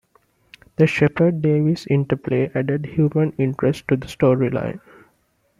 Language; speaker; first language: English; non-native, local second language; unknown